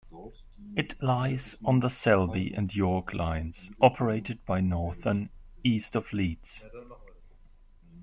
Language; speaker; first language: English; non-native, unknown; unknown